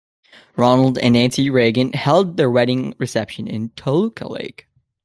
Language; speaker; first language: English; native; English